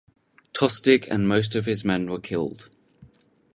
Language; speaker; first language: English; native; English